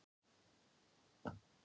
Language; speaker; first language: Icelandic; non-native, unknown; Thai